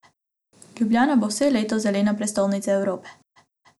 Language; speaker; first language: Slovenian; non-native, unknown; Macedonian